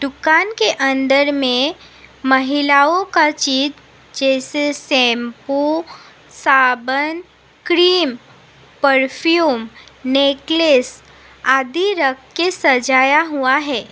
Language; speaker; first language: Hindi; non-native, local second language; Assamese